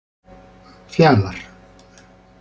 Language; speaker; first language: Icelandic; native; Icelandic